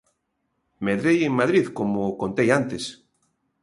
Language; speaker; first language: Galician; native; Galician